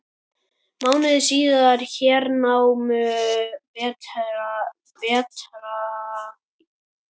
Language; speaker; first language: Icelandic; native; Icelandic